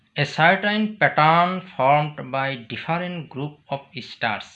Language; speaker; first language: English; non-native, local second language; Assamese